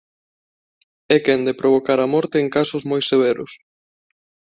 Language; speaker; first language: Galician; non-native, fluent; Spanish